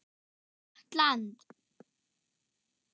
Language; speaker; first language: Icelandic; non-native, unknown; German